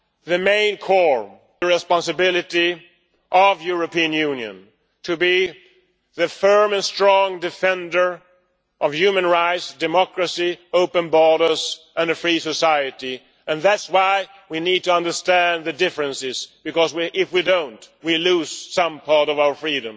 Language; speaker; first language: English; non-native, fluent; Swedish